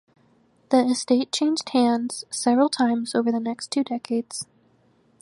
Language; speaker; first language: English; native; English